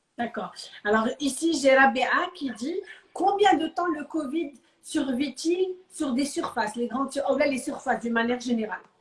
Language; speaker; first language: French; non-native, local second language; Arabic